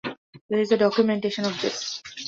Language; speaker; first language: English; non-native, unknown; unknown